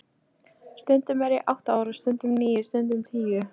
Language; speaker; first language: Icelandic; non-native, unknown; Polish